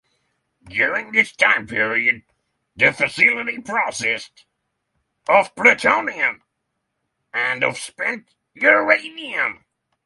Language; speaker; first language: English; non-native, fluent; Norwegian